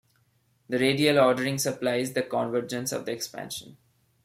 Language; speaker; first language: English; non-native, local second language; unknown